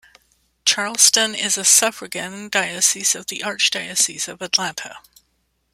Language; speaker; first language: English; native; English